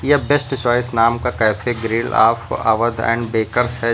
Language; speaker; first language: Hindi; native; Hindi